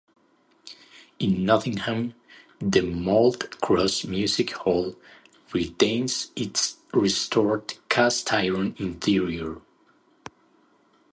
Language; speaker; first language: English; native; English